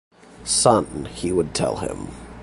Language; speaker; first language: English; native; English